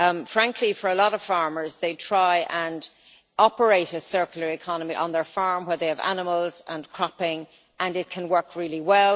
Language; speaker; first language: English; native; English